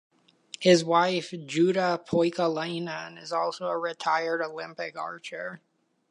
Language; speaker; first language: English; native; English